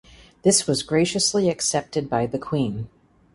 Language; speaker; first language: English; native; English